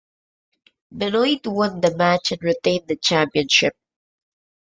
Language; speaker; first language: English; non-native, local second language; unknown